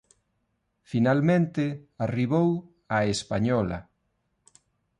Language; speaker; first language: Galician; non-native, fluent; Spanish